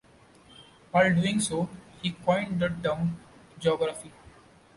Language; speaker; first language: English; non-native, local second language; Marathi